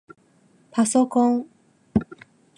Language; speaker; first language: Japanese; non-native, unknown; Chinese